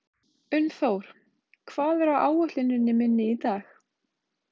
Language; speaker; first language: Icelandic; native; Icelandic